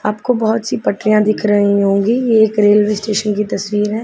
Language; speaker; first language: Hindi; non-native, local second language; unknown